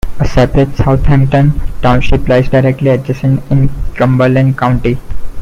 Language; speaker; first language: English; non-native, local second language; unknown